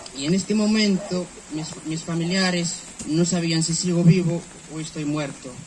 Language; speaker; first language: Spanish; non-native, fluent; Berber languages